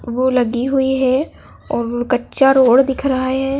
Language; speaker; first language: Hindi; native; Hindi